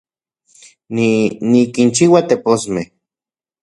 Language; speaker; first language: Central Puebla Nahuatl; non-native, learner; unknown